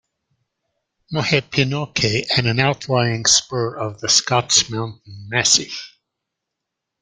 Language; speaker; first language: English; native; English